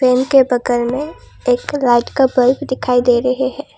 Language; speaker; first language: Hindi; non-native, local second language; Assamese